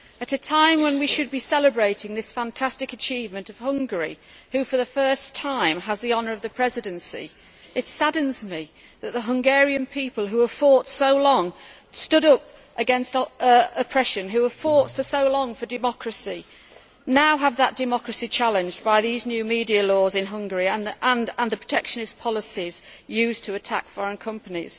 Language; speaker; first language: English; native; English